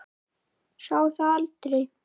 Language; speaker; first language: Icelandic; native; Icelandic